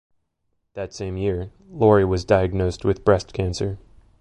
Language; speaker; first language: English; native; English